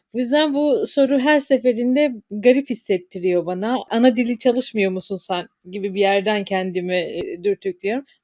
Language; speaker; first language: Turkish; native; Turkish